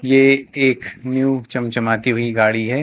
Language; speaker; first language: Hindi; native; Hindi